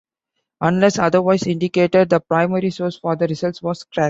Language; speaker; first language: English; non-native, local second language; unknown